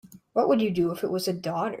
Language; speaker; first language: English; native; English